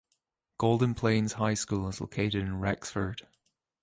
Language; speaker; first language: English; native; English